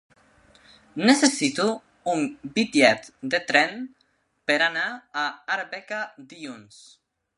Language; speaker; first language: Catalan; non-native, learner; Spanish